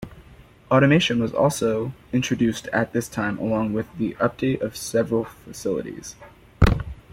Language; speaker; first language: English; native; English